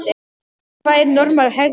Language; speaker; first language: Icelandic; non-native, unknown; Polish